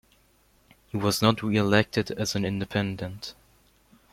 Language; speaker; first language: English; non-native, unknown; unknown